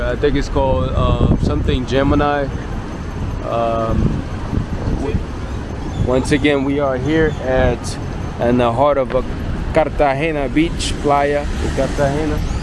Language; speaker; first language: English; native; English